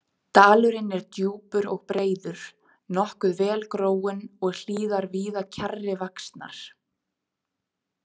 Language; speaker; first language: Icelandic; native; Icelandic